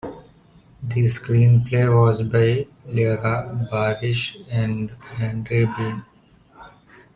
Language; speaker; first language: English; non-native, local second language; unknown